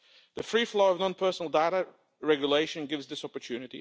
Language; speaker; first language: English; non-native, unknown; Lithuanian